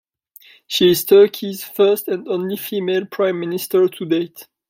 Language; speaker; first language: English; non-native, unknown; French